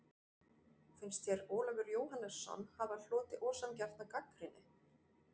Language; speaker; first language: Icelandic; non-native, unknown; French